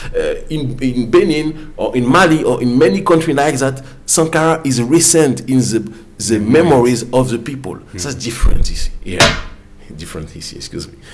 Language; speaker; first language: English; non-native, fluent; French